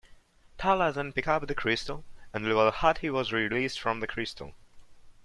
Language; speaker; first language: English; non-native, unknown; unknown